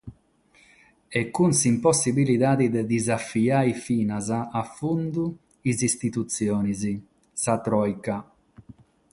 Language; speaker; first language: Sardinian; non-native, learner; Catalan